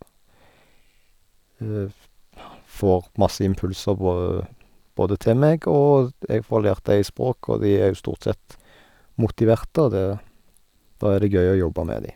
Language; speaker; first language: Norwegian; native; Norwegian